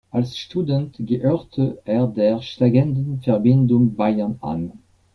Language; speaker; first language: German; non-native, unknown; French